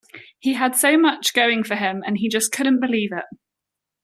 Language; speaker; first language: English; native; English